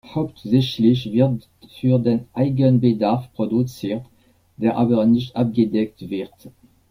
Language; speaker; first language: German; non-native, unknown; French